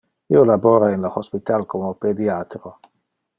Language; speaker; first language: Interlingua; non-native, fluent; Dutch